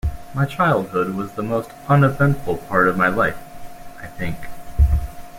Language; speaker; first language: English; native; English